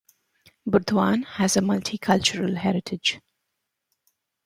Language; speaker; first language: English; native; English